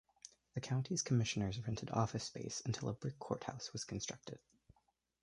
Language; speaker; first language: English; native; English